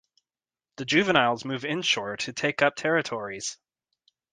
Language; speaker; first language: English; native; English